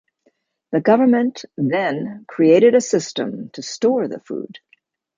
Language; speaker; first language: English; native; English